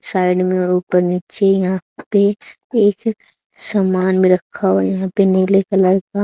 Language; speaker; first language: Hindi; native; Hindi